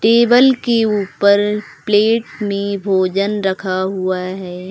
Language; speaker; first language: Hindi; native; Hindi